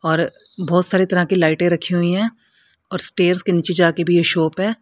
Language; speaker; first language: Hindi; native; Hindi